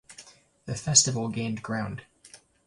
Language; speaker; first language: English; native; English